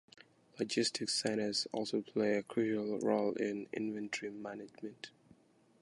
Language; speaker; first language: English; non-native, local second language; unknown